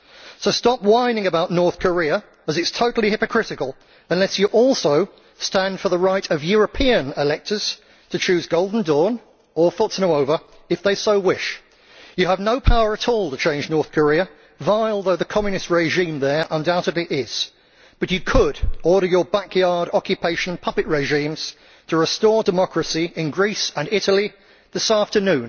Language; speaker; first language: English; native; English